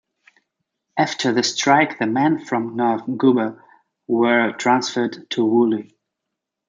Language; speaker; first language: English; native; English